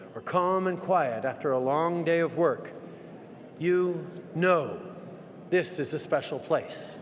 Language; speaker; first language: English; early bilingual, other home language; French